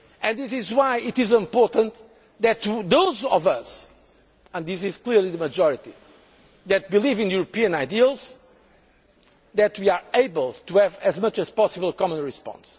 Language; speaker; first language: English; non-native, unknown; Portuguese